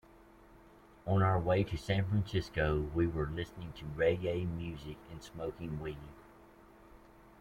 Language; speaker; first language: English; native; English